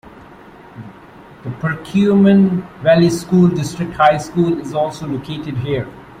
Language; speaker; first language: English; non-native, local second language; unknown